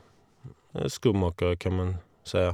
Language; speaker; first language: Norwegian; non-native, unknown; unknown